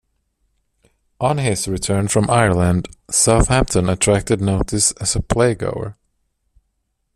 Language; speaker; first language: English; non-native, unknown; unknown